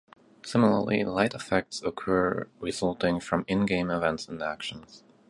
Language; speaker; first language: English; native; English